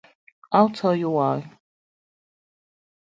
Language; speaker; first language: English; native; English